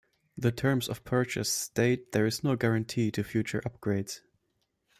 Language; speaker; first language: English; non-native, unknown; German